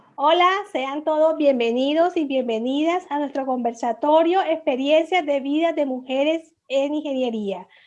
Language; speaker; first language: Spanish; native; Spanish